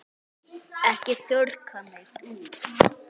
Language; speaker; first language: Icelandic; native; Icelandic